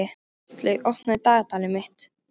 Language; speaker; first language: Icelandic; non-native, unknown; Polish